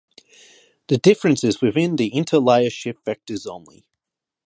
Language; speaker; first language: English; non-native, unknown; Japanese